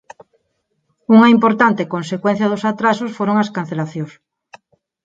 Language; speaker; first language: Galician; non-native, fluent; Spanish